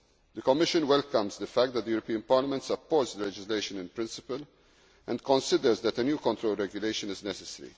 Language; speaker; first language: English; non-native, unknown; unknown